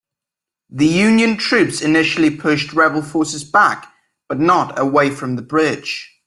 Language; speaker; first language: English; native; English